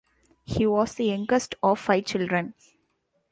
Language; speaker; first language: English; non-native, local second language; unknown